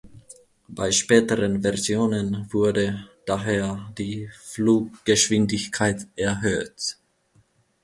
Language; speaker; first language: German; non-native, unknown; Finnish